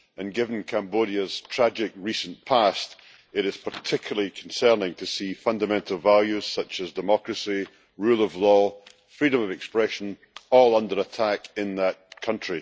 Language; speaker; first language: English; native; English